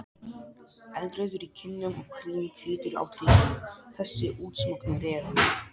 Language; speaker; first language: Icelandic; non-native, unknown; Polish